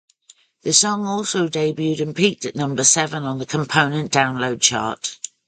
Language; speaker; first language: English; native; English